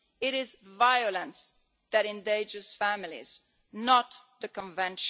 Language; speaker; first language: English; non-native, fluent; Italian